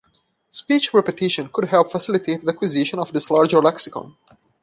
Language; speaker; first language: English; non-native, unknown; Portuguese